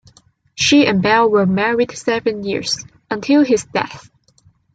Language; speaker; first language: English; non-native, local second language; Cantonese